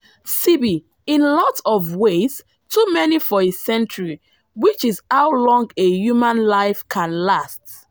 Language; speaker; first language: English; non-native, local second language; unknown